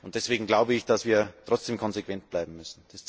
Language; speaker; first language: German; native; German